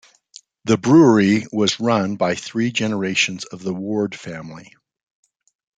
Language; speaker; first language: English; native; English